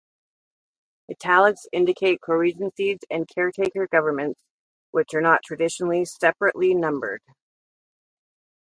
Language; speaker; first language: English; native; English